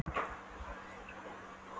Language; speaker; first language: Icelandic; non-native, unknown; Polish